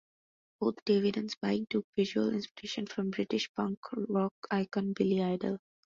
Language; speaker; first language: English; non-native, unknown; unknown